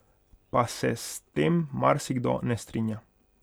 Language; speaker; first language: Slovenian; non-native, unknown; Hungarian